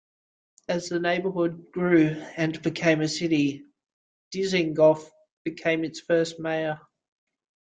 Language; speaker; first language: English; native; English